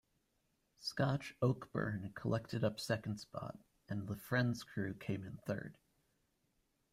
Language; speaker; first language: English; native; English